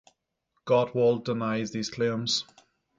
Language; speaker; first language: English; native; English